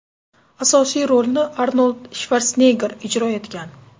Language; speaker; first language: Uzbek; native; Uzbek